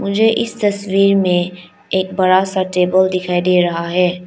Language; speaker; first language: Hindi; non-native, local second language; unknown